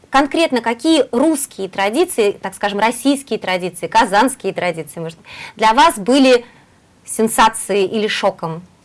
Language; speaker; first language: Russian; native; Russian